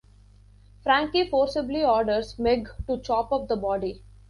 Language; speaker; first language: English; non-native, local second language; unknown